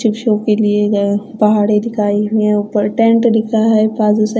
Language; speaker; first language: Hindi; non-native, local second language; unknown